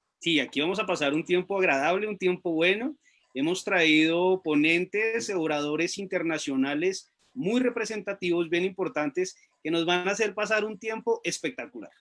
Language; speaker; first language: Spanish; native; Spanish